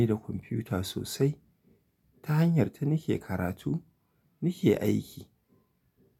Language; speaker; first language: Hausa; native; Hausa